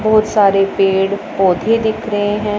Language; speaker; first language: Hindi; non-native, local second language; Punjabi